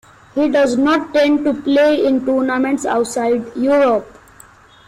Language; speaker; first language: English; native; English